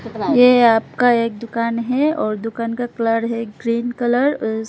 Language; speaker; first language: Hindi; early bilingual, other home language; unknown